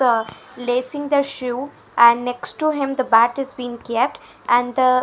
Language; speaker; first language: English; non-native, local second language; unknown